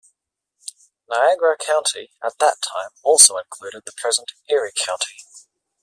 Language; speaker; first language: English; native; English